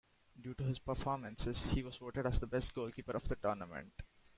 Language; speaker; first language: English; non-native, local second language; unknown